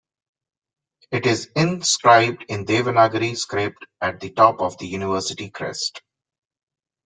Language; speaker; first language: English; non-native, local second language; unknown